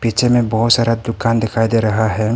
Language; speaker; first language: Hindi; non-native, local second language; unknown